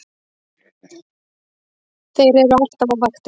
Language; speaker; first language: Icelandic; native; Icelandic